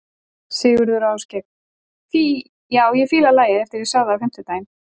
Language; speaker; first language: Icelandic; native; Icelandic